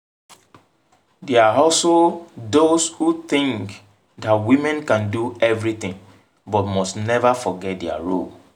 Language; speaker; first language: English; non-native, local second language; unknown